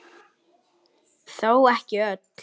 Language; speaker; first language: Icelandic; native; Icelandic